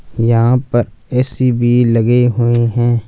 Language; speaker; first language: Hindi; non-native, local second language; Punjabi